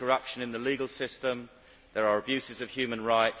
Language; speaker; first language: English; native; English